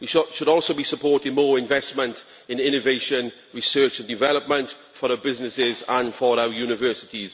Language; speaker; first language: English; native; English